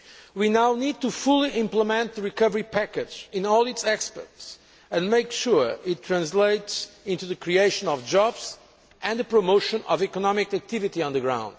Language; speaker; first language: English; non-native, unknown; Portuguese